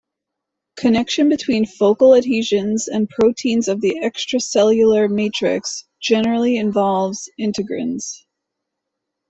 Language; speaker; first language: English; native; English